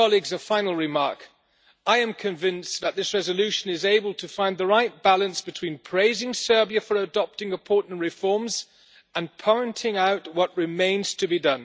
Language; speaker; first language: English; non-native, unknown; German